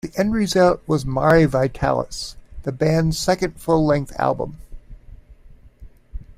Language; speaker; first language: English; native; English